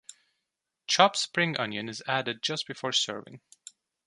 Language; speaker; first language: English; non-native, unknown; Turkish